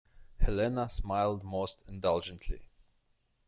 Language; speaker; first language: English; non-native, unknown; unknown